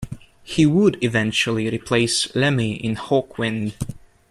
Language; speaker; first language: English; native; English